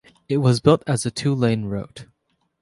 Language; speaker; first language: English; native; English